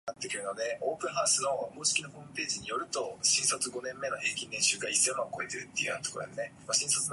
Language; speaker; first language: English; non-native, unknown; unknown